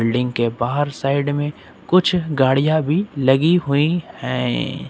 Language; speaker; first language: Hindi; native; Hindi